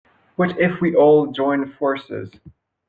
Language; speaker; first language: English; non-native, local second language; French